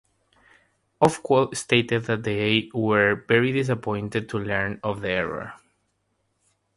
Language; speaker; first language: English; non-native, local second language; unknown